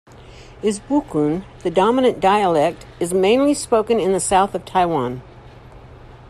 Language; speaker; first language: English; native; English